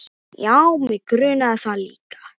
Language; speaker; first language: Icelandic; native; Icelandic